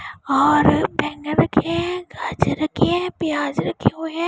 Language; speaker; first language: Hindi; non-native, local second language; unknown